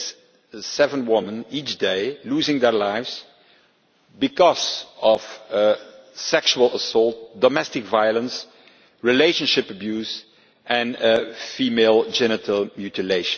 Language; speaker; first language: English; non-native, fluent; Dutch